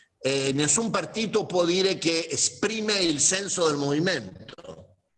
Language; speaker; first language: Italian; non-native, fluent; Spanish